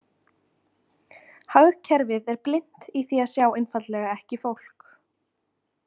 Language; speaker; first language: Icelandic; native; Icelandic